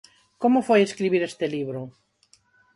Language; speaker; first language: Galician; non-native, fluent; Spanish